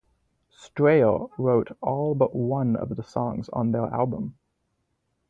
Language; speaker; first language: English; native; English